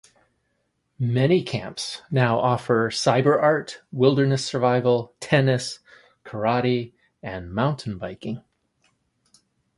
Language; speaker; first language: English; native; English